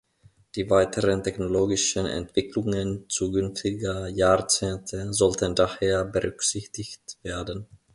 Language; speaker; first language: German; non-native, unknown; Finnish